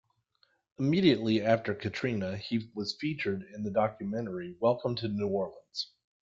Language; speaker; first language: English; native; English